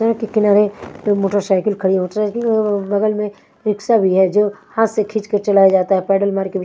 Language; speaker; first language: Hindi; non-native, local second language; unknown